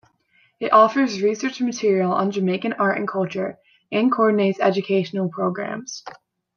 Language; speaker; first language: English; native; English